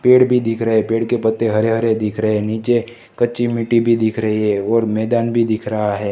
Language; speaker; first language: Hindi; non-native, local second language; Gujarati